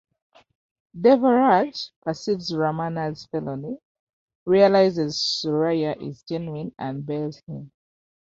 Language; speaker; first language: English; non-native, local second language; Ganda